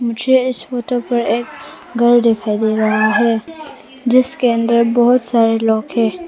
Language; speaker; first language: Hindi; non-native, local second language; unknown